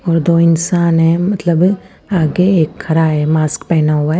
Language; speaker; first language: Hindi; non-native, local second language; Punjabi